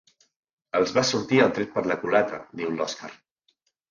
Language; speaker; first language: Catalan; native; Catalan